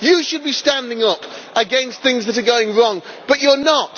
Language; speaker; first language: English; native; English